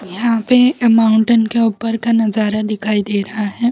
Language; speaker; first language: Hindi; non-native, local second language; Gujarati